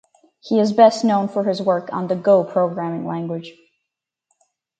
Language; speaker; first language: English; native; English